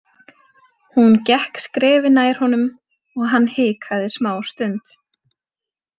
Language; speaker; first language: Icelandic; native; Icelandic